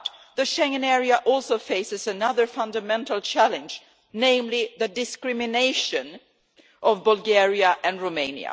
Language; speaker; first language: English; non-native, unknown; Swedish